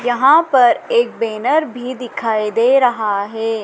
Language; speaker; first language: Hindi; native; Hindi